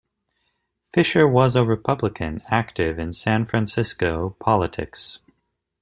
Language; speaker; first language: English; native; English